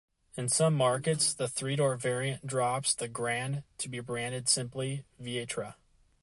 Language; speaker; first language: English; native; English